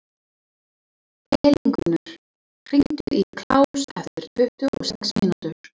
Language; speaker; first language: Icelandic; non-native, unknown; English